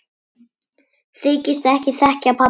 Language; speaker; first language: Icelandic; native; Icelandic